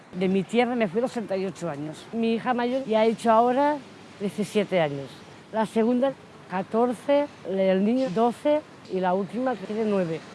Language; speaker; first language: Spanish; native; Spanish